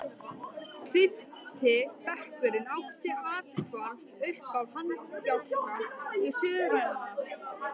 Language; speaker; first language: Icelandic; native; Icelandic